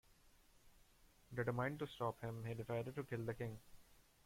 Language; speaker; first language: English; non-native, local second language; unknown